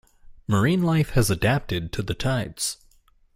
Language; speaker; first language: English; native; English